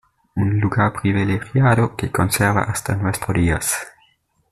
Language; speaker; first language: Spanish; native; Spanish